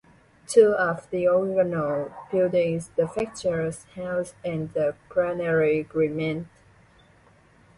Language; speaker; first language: English; non-native, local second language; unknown